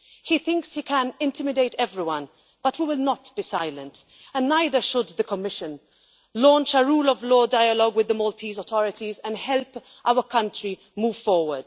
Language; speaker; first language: English; non-native, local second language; Maltese